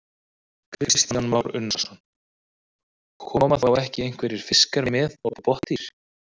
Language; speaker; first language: Icelandic; native; Icelandic